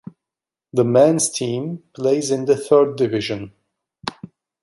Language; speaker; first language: English; non-native, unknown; Turkish